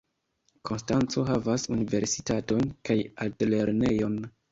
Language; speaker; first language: Esperanto; non-native, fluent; Kinyarwanda